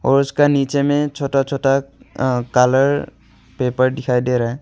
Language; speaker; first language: Hindi; non-native, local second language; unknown